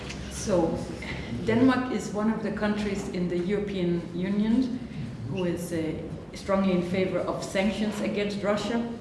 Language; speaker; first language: English; non-native, fluent; Danish